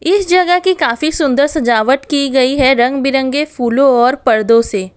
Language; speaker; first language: Hindi; non-native, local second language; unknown